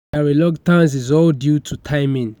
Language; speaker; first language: English; non-native, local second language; Yoruba